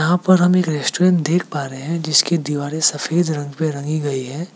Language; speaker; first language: Hindi; non-native, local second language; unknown